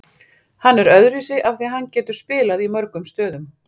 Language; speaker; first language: Icelandic; native; Icelandic